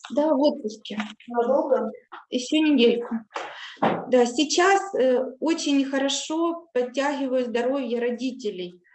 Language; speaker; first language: Russian; native; Russian